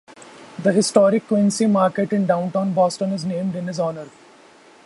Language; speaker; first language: English; non-native, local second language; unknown